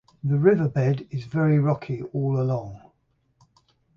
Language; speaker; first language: English; native; English